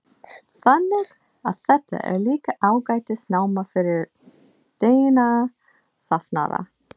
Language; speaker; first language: Icelandic; non-native, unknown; English